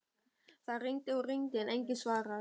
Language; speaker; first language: Icelandic; non-native, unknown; German